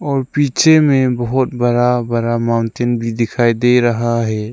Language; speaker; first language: Hindi; non-native, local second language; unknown